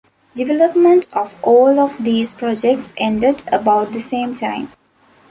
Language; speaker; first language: English; non-native, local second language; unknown